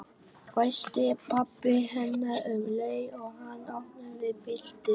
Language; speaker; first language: Icelandic; non-native, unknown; Vietnamese